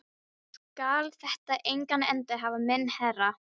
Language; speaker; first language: Icelandic; non-native, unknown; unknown